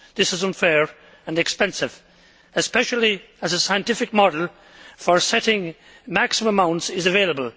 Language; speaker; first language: English; native; English